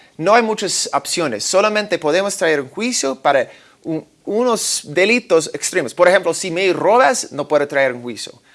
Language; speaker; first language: Spanish; non-native, fluent; English